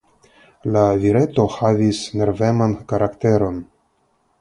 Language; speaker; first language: Esperanto; non-native, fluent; Russian